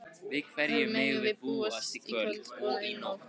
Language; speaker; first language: Icelandic; native; Icelandic